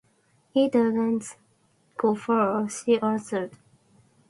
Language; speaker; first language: English; non-native, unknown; Japanese